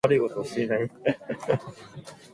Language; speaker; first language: English; native; English